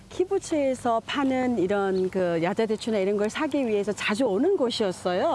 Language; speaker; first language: Korean; native; Korean